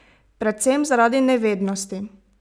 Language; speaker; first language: Slovenian; native; Slovenian